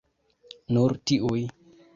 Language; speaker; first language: Esperanto; non-native, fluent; Kinyarwanda